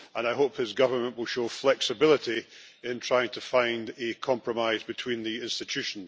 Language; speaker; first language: English; native; English